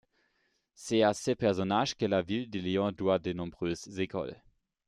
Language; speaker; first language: French; non-native, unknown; German